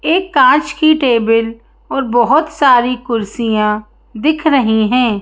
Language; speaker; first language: Hindi; native; Hindi